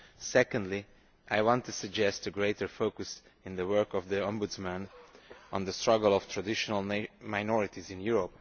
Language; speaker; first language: English; non-native, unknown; Romanian